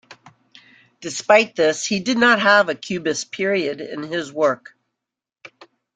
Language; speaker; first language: English; native; English